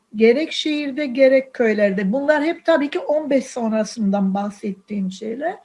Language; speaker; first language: Turkish; non-native, local second language; Armenian